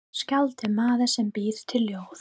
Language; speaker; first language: Icelandic; non-native, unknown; English